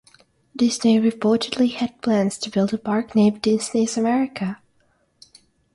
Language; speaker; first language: English; non-native, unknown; Russian